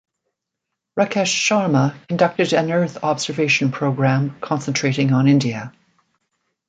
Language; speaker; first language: English; native; English